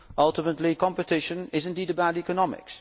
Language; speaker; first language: English; non-native, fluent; Dutch